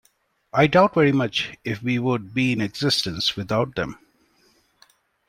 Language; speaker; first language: English; non-native, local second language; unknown